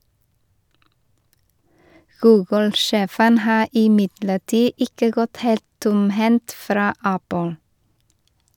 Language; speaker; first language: Norwegian; non-native, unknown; Vietnamese